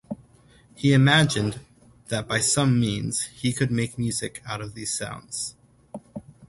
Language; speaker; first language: English; native; English